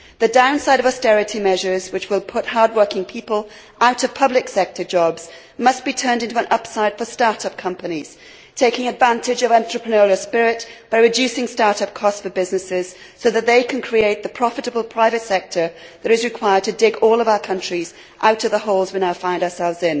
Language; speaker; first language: English; native; English